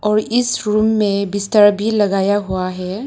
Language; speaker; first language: Hindi; non-native, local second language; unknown